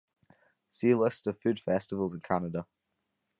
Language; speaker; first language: English; native; English